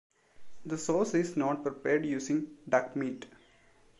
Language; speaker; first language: English; non-native, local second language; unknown